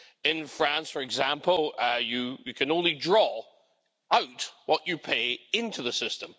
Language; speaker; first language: English; native; English